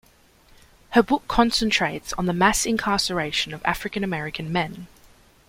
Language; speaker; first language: English; native; English